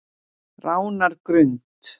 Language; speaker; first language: Icelandic; native; Icelandic